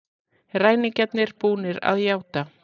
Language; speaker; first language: Icelandic; native; Icelandic